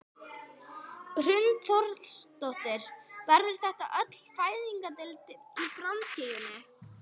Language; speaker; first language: Icelandic; non-native, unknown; English